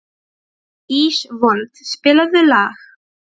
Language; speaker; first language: Icelandic; non-native, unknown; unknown